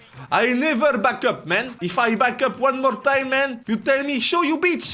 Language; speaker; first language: English; non-native, learner; French